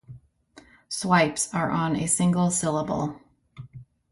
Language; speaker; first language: English; native; English